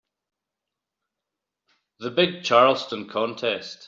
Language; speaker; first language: English; native; English